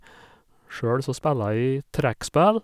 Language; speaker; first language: Norwegian; native; Norwegian